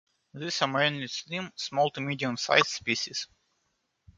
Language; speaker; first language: English; non-native, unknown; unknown